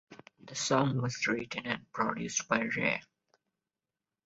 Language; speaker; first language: English; non-native, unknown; Bangla